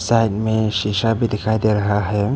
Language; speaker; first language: Hindi; non-native, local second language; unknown